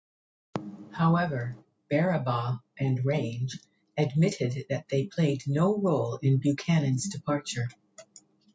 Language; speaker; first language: English; native; English